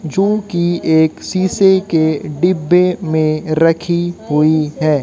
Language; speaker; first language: Hindi; native; Hindi